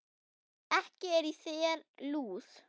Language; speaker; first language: Icelandic; non-native, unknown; German